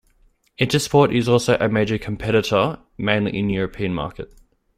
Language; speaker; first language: English; native; English